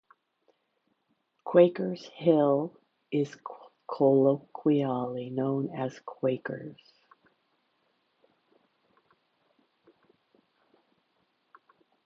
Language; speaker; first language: English; native; English